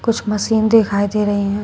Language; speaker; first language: Hindi; native; Hindi